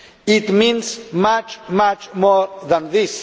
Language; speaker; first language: English; non-native, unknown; Greek